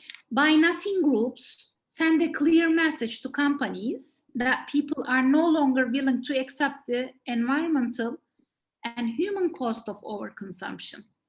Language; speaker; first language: English; non-native, fluent; Turkish